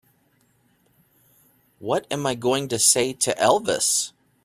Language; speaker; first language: English; native; English